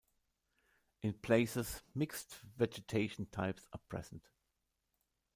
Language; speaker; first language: English; non-native, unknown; German